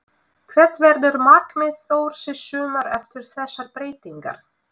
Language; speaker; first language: Icelandic; non-native, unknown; Russian